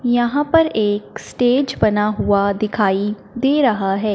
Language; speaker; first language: Hindi; non-native, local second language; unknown